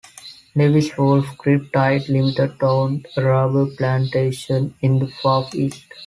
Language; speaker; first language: English; non-native, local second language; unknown